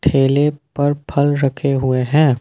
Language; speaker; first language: Hindi; non-native, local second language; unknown